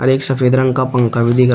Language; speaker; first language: Hindi; native; Hindi